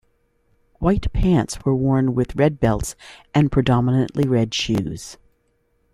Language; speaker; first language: English; native; English